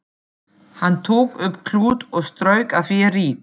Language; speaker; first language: Icelandic; non-native, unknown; German